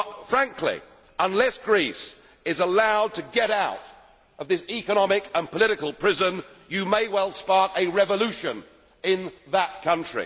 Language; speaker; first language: English; native; English